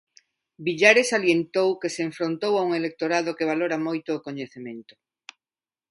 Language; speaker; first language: Galician; non-native, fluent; Spanish